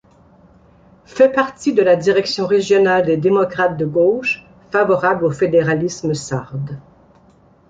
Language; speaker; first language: French; native; French